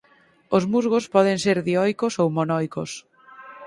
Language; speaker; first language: Galician; native; Galician